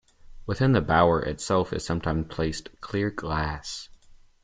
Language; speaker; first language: English; native; English